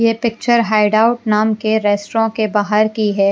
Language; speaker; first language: Hindi; non-native, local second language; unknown